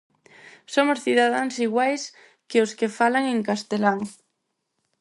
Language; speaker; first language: Galician; non-native, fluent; Spanish